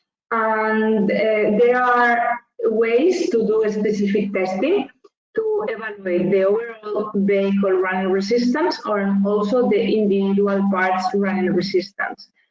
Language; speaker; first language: English; non-native, fluent; Spanish